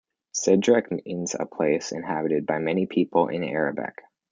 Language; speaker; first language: English; native; English